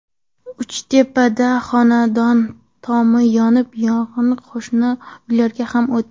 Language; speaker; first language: Uzbek; non-native, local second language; Kara-Kalpak